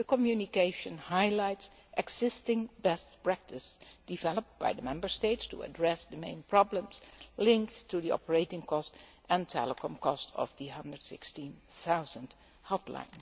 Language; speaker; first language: English; non-native, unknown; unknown